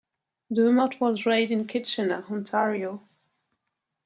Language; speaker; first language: English; non-native, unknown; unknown